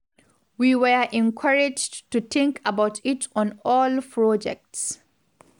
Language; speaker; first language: English; non-native, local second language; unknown